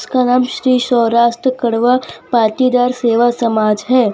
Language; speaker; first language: Hindi; non-native, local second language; Gujarati